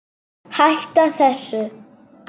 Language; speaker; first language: Icelandic; non-native, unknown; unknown